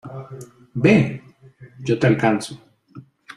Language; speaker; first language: Spanish; native; Spanish